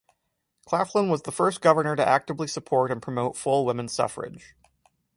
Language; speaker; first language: English; native; English